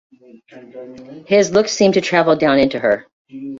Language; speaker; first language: English; native; English